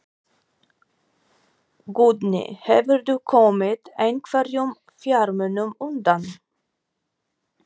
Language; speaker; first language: Icelandic; non-native, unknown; Polish